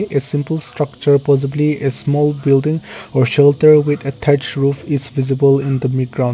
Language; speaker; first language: English; non-native, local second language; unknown